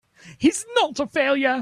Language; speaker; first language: English; native; English